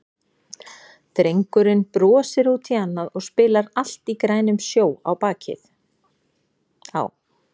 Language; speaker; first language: Icelandic; native; Icelandic